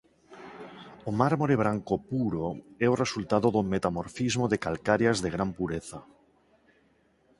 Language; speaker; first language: Galician; non-native, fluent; Spanish